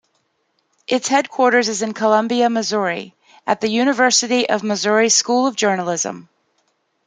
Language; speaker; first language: English; native; English